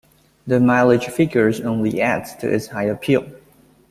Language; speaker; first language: English; native; English